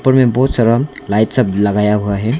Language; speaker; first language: Hindi; non-native, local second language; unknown